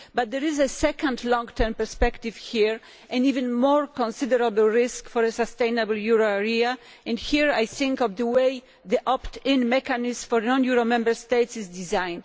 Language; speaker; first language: English; non-native, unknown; Polish